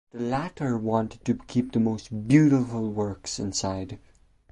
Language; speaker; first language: English; non-native, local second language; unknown